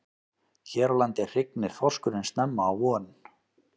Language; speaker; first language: Icelandic; native; Icelandic